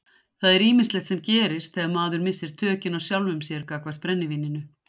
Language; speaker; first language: Icelandic; native; Icelandic